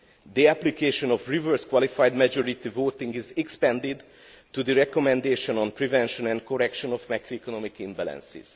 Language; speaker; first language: English; non-native, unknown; Hungarian